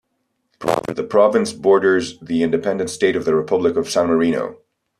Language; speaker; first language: English; native; English